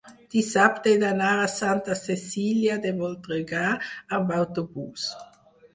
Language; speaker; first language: Catalan; non-native, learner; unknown